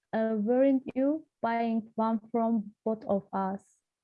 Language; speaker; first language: English; non-native, learner; Turkish